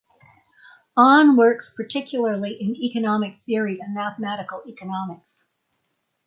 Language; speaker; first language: English; native; English